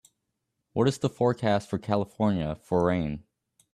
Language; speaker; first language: English; native; English